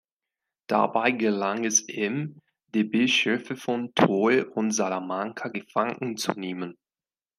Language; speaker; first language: German; non-native, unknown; Spanish